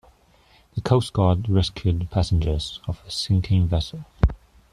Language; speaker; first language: English; non-native, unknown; Chinese